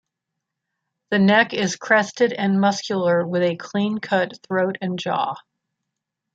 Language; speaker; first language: English; native; English